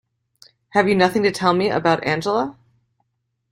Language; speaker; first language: English; native; English